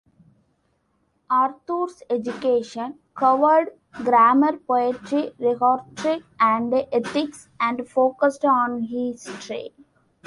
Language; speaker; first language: English; non-native, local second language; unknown